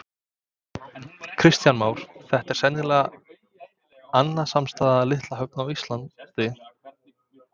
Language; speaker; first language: Icelandic; non-native, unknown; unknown